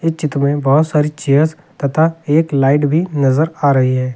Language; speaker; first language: Hindi; native; Hindi